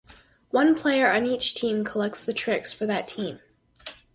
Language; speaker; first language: English; native; English